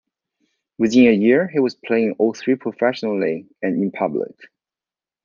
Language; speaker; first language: English; non-native, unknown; Chinese